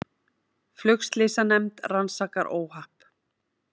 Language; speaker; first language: Icelandic; native; Icelandic